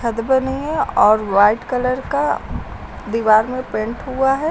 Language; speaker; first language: Hindi; native; Hindi